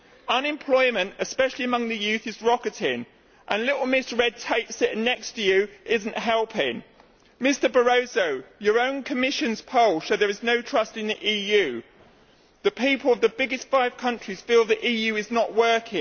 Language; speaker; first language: English; native; English